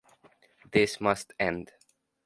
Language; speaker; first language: English; non-native, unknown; Spanish